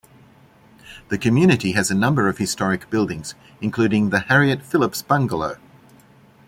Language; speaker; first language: English; native; English